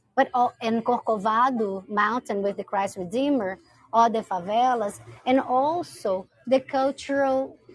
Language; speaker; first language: English; non-native, fluent; Portuguese